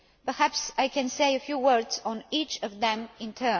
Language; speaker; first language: English; non-native, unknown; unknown